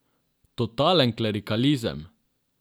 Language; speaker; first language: Slovenian; non-native, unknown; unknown